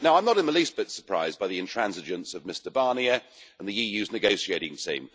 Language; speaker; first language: English; native; English